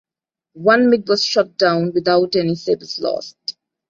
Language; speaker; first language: English; non-native, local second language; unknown